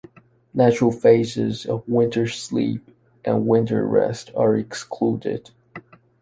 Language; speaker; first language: English; non-native, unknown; Chinese